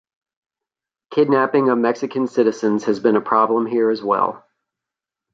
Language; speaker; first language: English; native; English